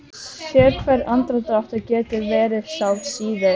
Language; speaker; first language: Icelandic; native; Icelandic